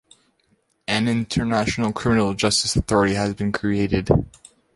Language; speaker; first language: English; native; English